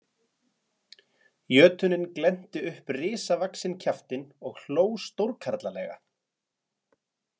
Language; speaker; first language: Icelandic; native; Icelandic